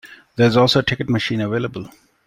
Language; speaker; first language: English; non-native, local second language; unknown